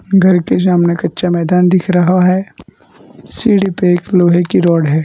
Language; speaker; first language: Hindi; non-native, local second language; Gujarati